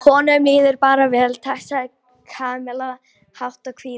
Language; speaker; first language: Icelandic; non-native, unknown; Polish